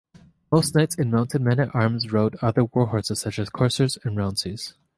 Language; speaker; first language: English; native; English